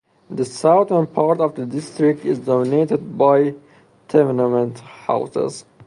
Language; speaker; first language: English; non-native, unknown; Persian